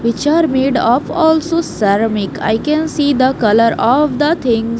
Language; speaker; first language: English; non-native, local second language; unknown